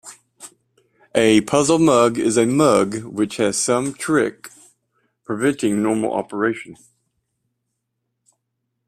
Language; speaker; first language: English; native; English